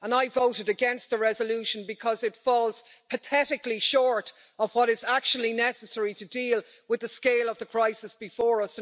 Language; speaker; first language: English; native; English